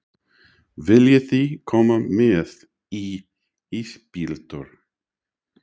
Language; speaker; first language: Icelandic; non-native, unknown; English